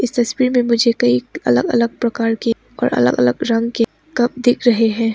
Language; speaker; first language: Hindi; non-native, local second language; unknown